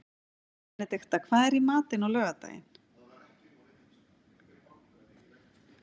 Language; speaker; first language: Icelandic; native; Icelandic